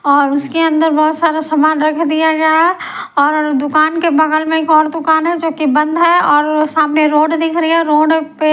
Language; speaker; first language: Hindi; non-native, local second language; Punjabi